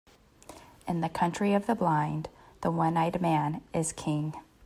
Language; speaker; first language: English; native; English